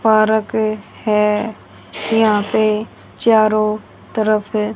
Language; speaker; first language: Hindi; native; Hindi